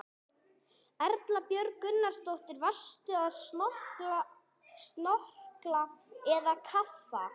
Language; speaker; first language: Icelandic; non-native, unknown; English